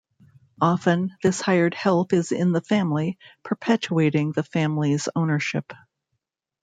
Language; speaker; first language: English; native; English